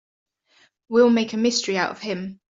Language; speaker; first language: English; native; English